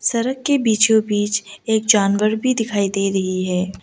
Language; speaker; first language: Hindi; non-native, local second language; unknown